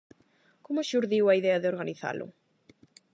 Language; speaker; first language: Galician; non-native, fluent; Spanish